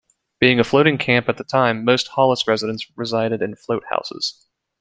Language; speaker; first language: English; native; English